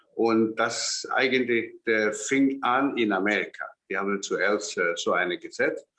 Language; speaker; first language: German; non-native, fluent; Chinese